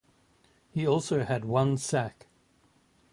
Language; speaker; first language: English; native; English